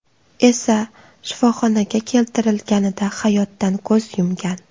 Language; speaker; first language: Uzbek; native; Uzbek